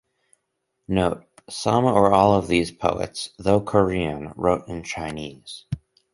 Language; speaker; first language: English; native; English